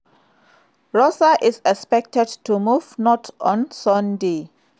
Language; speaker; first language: English; non-native, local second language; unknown